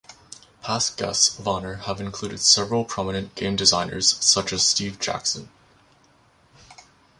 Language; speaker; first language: English; native; English